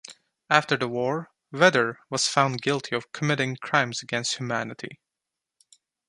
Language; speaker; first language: English; non-native, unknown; Turkish